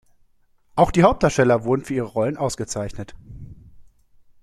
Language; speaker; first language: German; native; German